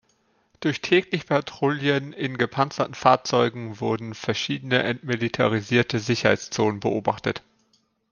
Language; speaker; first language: German; native; German